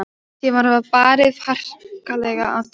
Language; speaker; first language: Icelandic; non-native, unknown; Polish